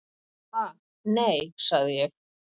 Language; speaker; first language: Icelandic; native; Icelandic